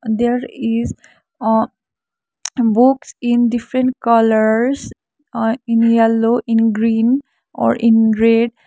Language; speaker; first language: English; non-native, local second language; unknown